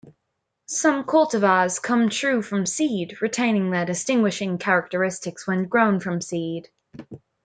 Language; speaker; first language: English; native; English